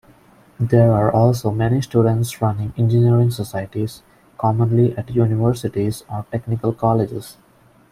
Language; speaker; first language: English; non-native, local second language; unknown